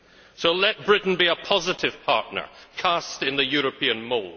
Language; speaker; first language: English; native; English